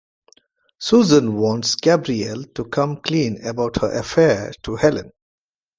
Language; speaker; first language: English; non-native, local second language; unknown